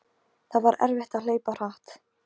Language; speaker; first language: Icelandic; non-native, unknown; Polish